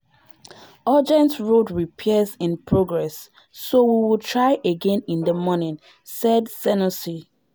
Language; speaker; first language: English; non-native, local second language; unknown